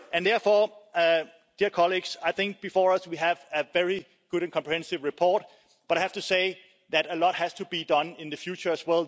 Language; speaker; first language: English; non-native, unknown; Danish